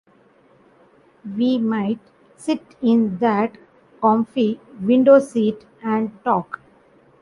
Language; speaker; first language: English; non-native, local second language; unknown